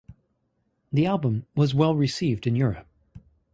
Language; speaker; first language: English; native; English